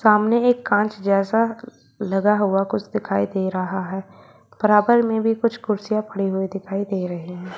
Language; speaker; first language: Hindi; native; Hindi